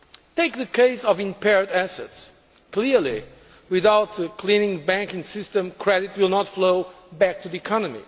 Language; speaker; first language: English; non-native, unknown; Portuguese